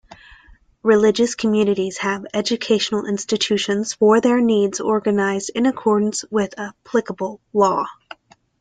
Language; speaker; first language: English; native; English